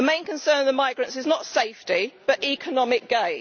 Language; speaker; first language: English; native; English